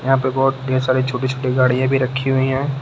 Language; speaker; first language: Hindi; native; Hindi